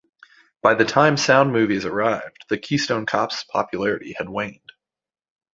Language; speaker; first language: English; native; English